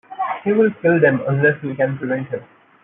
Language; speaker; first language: English; non-native, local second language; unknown